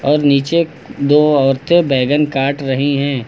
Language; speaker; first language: Hindi; native; Hindi